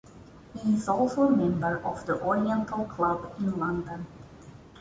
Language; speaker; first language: English; non-native, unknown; Portuguese